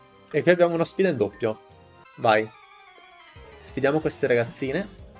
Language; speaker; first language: Italian; native; Italian